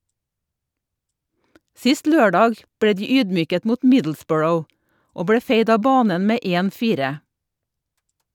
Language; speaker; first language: Norwegian; native; Norwegian